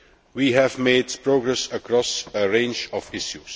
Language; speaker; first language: English; non-native, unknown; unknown